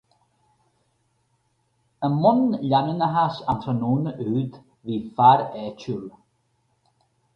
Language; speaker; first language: Irish; native; Irish